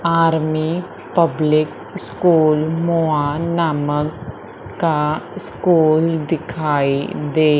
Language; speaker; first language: Hindi; native; Hindi